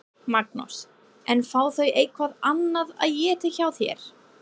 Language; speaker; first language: Icelandic; non-native, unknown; English